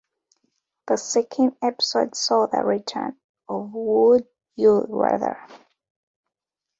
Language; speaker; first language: English; non-native, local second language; Ganda